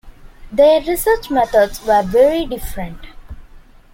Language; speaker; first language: English; non-native, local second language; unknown